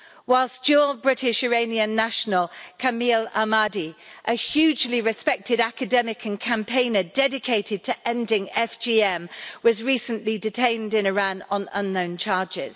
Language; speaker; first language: English; native; English